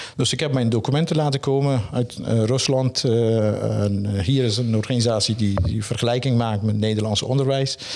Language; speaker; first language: Dutch; non-native, fluent; Persian